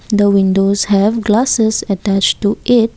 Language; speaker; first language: English; non-native, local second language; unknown